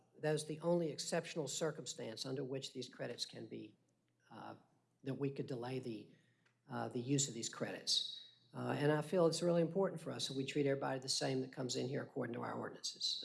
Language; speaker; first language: English; native; English